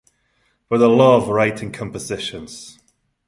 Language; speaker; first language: English; non-native, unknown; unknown